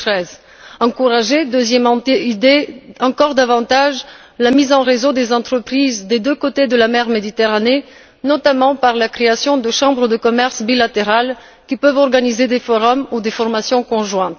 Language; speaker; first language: French; non-native, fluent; Bulgarian